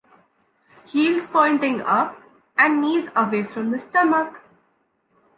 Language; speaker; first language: English; non-native, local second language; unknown